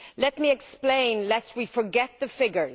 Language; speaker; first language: English; native; English